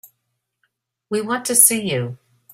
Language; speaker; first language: English; native; English